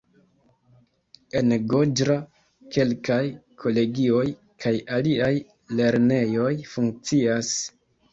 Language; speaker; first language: Esperanto; non-native, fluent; Kinyarwanda